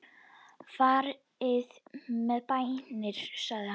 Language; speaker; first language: Icelandic; native; Icelandic